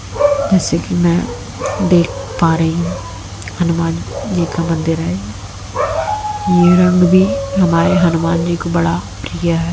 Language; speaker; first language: Hindi; native; Hindi